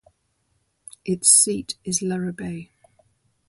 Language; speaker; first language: English; native; English